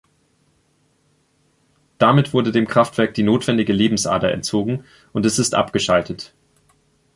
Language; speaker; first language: German; native; German